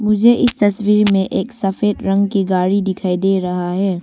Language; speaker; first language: Hindi; early bilingual, other home language; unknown